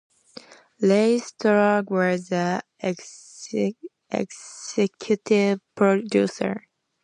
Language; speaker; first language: English; native; English